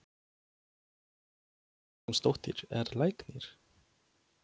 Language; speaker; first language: Icelandic; non-native, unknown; Polish